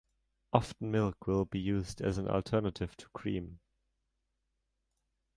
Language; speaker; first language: English; non-native, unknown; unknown